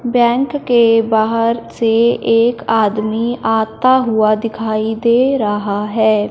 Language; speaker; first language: Hindi; non-native, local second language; Punjabi